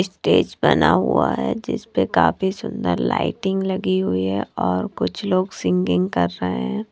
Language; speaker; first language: Hindi; non-native, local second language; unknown